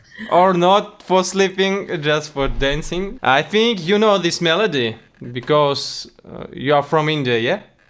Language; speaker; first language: English; non-native, learner; Russian